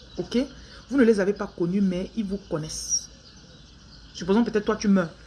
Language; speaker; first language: French; non-native, local second language; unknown